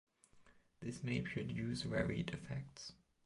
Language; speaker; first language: English; non-native, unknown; German